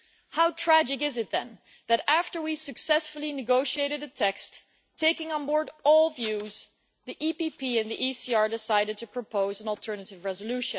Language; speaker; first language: English; non-native, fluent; Dutch